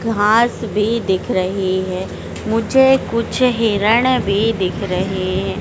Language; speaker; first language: Hindi; native; Hindi